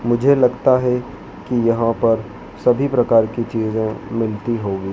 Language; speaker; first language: Hindi; native; Hindi